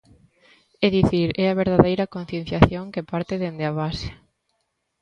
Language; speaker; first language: Galician; native; Galician